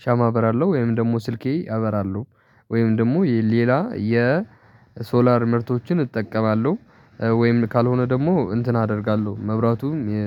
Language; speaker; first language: Amharic; non-native, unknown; Tigrinya